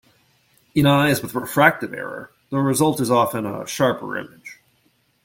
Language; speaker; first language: English; native; English